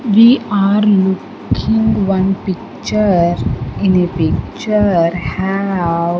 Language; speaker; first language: English; non-native, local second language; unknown